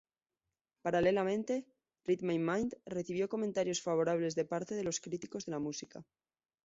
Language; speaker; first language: Spanish; native; Spanish